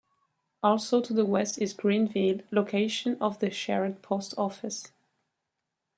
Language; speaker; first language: English; non-native, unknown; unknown